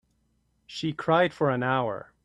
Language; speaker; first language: English; native; English